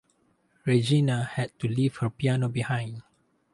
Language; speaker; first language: English; non-native, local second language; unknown